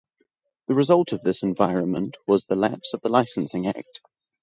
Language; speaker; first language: English; native; English